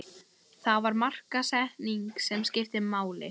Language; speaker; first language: Icelandic; native; Icelandic